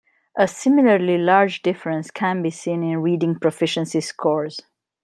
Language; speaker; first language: English; native; English